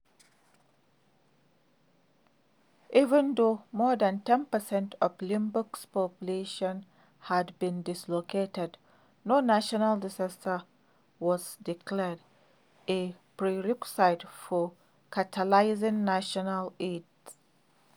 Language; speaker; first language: English; non-native, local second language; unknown